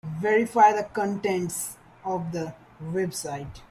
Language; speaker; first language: English; non-native, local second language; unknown